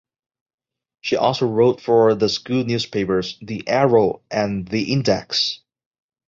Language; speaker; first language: English; non-native, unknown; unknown